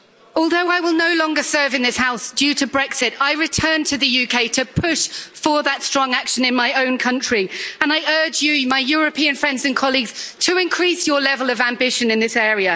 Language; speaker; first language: English; native; English